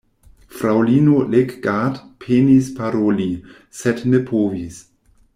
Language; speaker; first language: Esperanto; non-native, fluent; German